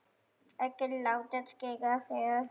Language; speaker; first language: Icelandic; non-native, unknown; German